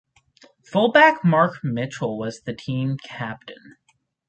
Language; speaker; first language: English; native; English